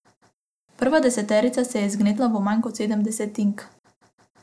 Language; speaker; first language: Slovenian; non-native, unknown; Macedonian